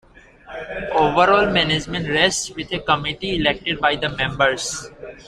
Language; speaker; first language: English; native; English